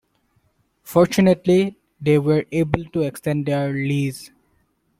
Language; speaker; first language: English; non-native, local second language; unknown